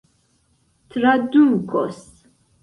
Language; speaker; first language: Esperanto; non-native, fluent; Central Kurdish